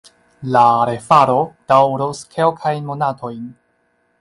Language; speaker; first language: Esperanto; non-native, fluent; Chinese